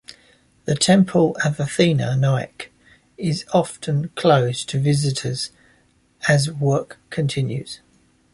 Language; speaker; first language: English; native; English